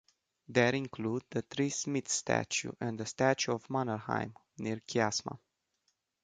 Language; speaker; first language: English; non-native, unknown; Romanian